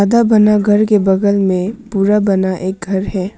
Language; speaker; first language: Hindi; non-native, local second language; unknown